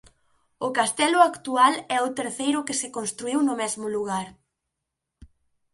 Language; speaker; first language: Galician; native; Galician